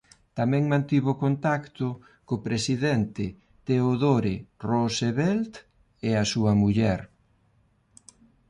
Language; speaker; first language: Galician; non-native, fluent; Spanish